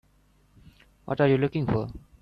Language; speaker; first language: English; native; English